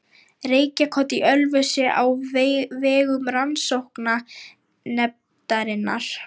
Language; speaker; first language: Icelandic; non-native, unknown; Lithuanian